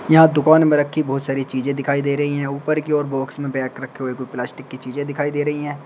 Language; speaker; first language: Hindi; native; Hindi